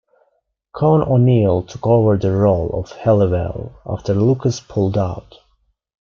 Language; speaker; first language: English; non-native, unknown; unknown